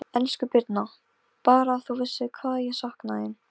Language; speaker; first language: Icelandic; non-native, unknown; Polish